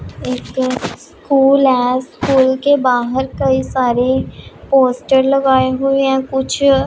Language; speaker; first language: Hindi; non-native, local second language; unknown